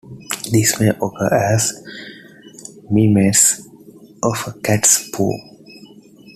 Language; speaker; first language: English; non-native, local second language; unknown